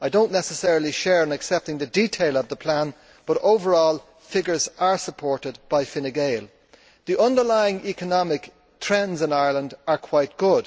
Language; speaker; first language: English; native; English